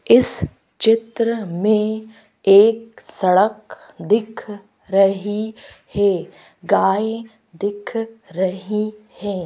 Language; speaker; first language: Hindi; native; Hindi